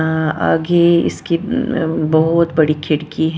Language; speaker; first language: Hindi; non-native, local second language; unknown